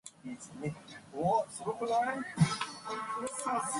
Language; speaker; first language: English; non-native, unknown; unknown